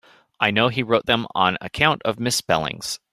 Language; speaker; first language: English; native; English